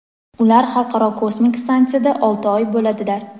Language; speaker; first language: Uzbek; native; Uzbek